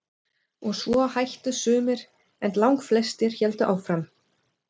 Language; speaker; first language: Icelandic; non-native, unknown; German